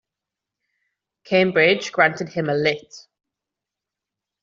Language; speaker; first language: English; non-native, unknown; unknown